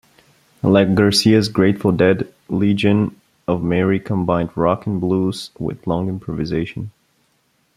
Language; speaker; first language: English; non-native, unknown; Bulgarian